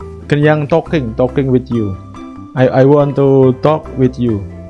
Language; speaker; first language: English; non-native, learner; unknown